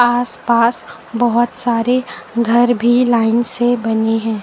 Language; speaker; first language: Hindi; native; Hindi